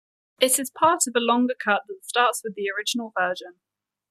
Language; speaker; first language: English; native; English